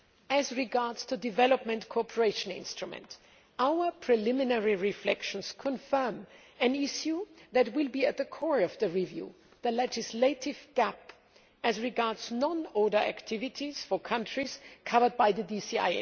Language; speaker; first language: English; non-native, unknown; German